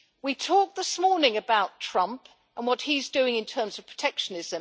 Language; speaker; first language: English; native; English